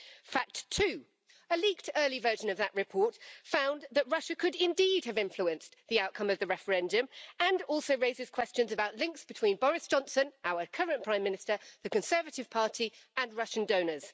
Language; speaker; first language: English; native; English